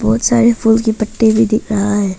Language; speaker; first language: Hindi; non-native, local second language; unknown